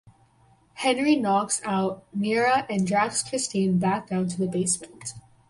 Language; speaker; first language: English; native; English